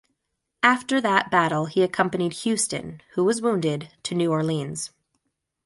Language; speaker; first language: English; native; English